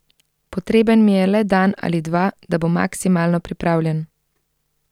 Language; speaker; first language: Slovenian; native; Slovenian